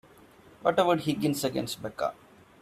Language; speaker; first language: English; non-native, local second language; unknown